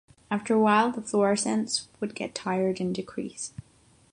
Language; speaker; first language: English; non-native, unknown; Catalan